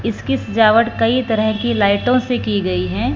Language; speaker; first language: Hindi; non-native, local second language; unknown